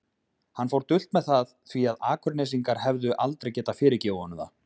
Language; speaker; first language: Icelandic; native; Icelandic